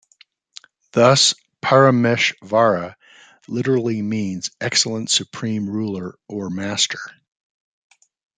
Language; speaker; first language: English; native; English